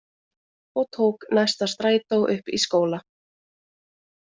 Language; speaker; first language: Icelandic; native; Icelandic